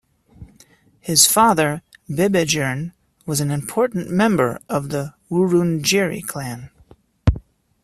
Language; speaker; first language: English; native; English